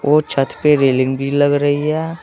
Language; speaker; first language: Hindi; native; Hindi